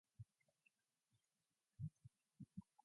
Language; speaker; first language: English; non-native, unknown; Mongolian